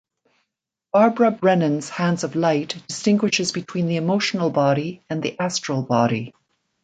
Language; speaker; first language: English; native; English